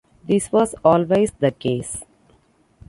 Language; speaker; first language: English; non-native, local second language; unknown